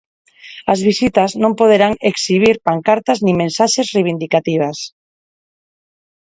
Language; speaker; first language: Galician; non-native, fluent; Spanish